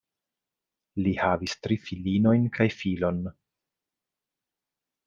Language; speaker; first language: Esperanto; non-native, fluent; Italian